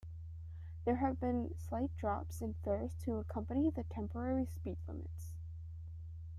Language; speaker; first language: English; native; English